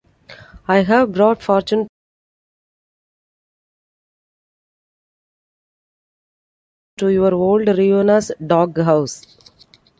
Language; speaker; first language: English; non-native, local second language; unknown